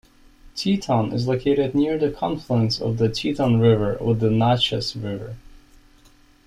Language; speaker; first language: English; native; English